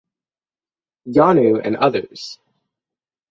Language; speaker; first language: English; native; English